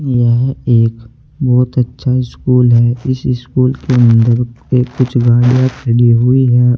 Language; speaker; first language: Hindi; native; Hindi